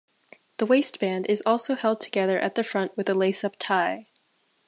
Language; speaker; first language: English; native; English